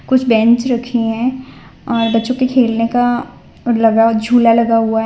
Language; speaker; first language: Hindi; non-native, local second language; Gujarati